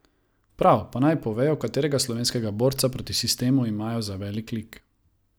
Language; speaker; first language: Slovenian; non-native, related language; Croatian